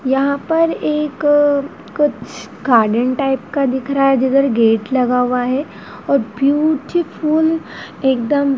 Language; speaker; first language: Hindi; native; Hindi